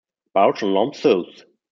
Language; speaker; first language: English; non-native, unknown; German